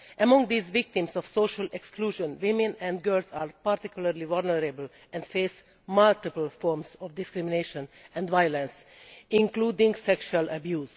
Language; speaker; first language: English; non-native, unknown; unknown